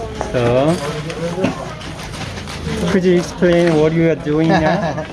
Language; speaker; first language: English; non-native, learner; Korean